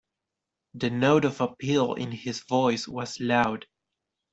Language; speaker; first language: English; non-native, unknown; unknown